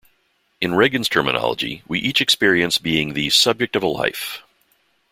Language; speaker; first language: English; native; English